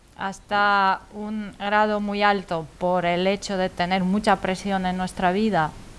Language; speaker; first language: Spanish; native; Spanish